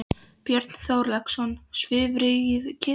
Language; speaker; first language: Icelandic; non-native, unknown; Polish